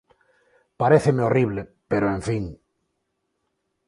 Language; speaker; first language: Galician; non-native, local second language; Spanish